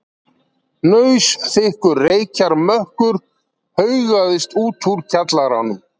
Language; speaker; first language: Icelandic; native; Icelandic